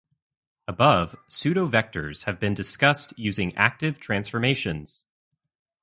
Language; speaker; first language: English; native; English